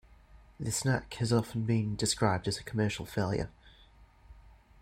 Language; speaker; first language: English; native; English